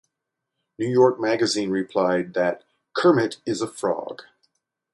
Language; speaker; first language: English; native; English